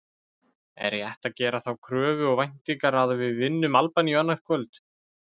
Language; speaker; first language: Icelandic; native; Icelandic